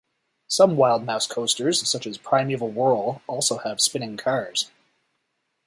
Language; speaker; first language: English; native; English